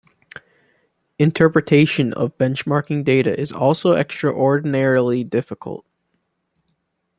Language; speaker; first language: English; native; English